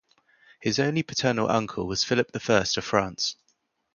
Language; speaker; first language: English; native; English